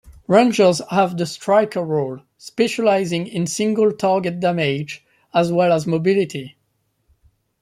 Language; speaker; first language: English; non-native, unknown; French